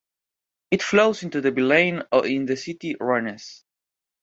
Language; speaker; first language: English; non-native, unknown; Spanish